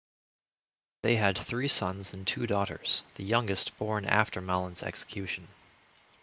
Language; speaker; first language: English; native; English